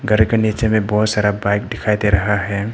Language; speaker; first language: Hindi; non-native, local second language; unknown